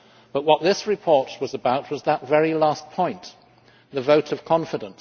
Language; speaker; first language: English; native; English